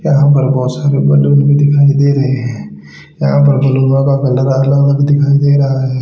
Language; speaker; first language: Hindi; native; Hindi